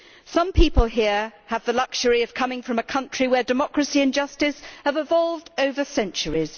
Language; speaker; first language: English; native; English